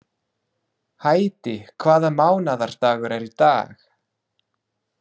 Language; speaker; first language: Icelandic; non-native, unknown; English